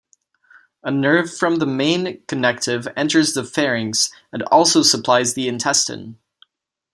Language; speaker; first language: English; non-native, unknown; Czech